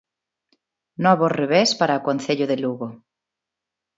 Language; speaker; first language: Galician; non-native, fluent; Spanish